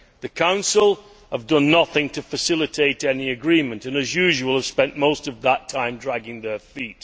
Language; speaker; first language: English; native; English